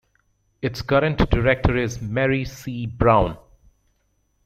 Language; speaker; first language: English; native; English